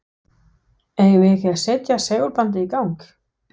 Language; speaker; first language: Icelandic; non-native, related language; Danish